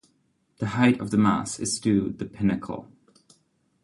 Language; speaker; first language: English; non-native, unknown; Czech